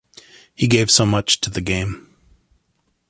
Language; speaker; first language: English; native; English